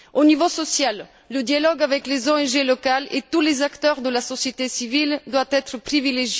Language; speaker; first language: French; non-native, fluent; Bulgarian